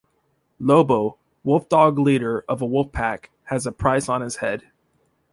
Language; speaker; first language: English; native; English